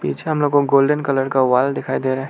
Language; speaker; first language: Hindi; non-native, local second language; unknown